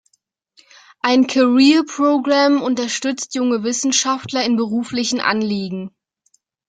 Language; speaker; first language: German; native; German